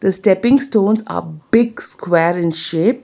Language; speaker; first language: English; non-native, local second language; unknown